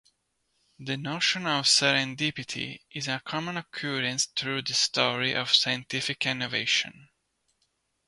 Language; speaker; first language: English; non-native, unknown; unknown